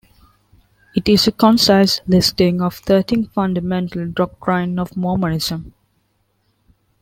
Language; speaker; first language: English; non-native, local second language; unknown